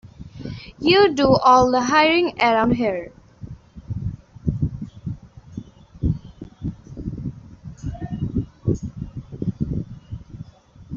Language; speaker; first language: English; non-native, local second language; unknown